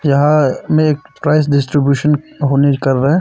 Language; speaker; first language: Hindi; early bilingual, other home language; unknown